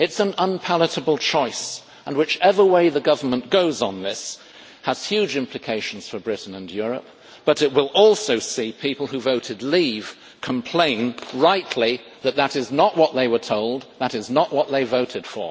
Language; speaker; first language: English; native; English